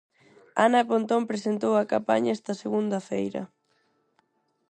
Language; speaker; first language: Galician; non-native, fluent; Spanish